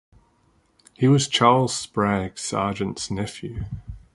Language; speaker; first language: English; native; English